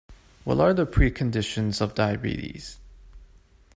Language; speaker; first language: English; non-native, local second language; Cantonese